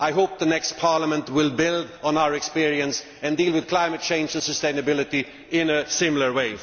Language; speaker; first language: English; non-native, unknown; Swedish